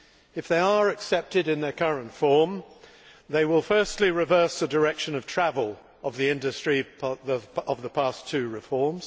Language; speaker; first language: English; native; English